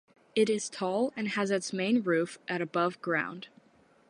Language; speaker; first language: English; native; English